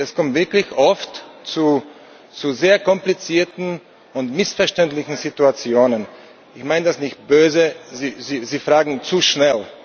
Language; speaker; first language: German; non-native, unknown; Slovak